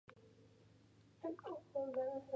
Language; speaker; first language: English; non-native, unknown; Japanese